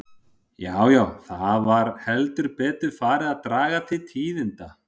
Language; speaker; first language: Icelandic; native; Icelandic